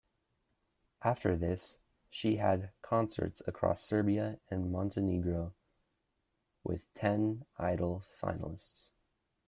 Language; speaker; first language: English; native; English